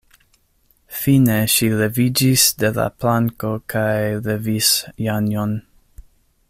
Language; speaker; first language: Esperanto; non-native, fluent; English